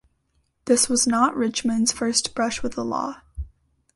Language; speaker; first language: English; native; English